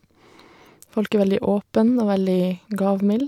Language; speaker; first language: Norwegian; native; Norwegian